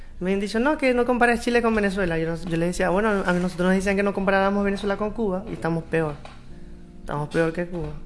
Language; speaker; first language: Spanish; native; Spanish